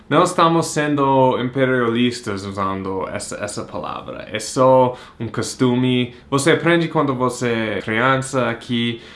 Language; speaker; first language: Portuguese; non-native, fluent; English